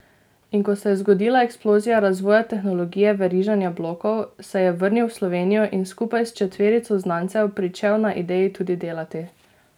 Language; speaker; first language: Slovenian; native; Slovenian